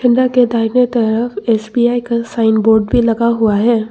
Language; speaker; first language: Hindi; non-native, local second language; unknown